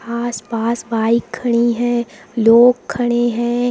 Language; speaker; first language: Hindi; native; Hindi